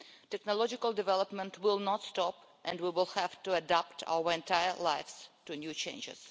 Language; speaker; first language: English; non-native, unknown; Russian